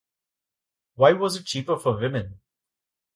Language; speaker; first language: English; non-native, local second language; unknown